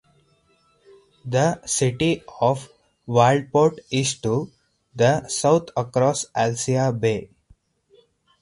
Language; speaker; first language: English; non-native, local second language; Hindi